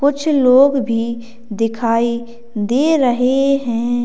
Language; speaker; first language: Hindi; native; Hindi